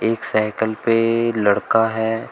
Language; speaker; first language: Hindi; native; Hindi